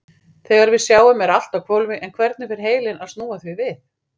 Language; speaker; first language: Icelandic; native; Icelandic